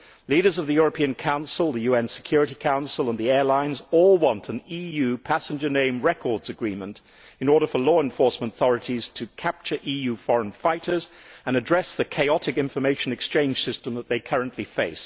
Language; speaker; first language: English; native; English